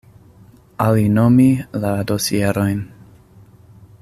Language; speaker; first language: Esperanto; non-native, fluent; English